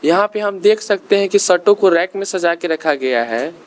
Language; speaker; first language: Hindi; non-native, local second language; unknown